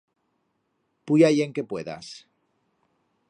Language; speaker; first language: Aragonese; native; Aragonese